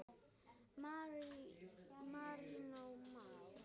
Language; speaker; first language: Icelandic; native; Icelandic